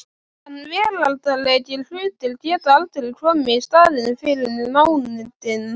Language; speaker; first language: Icelandic; native; Icelandic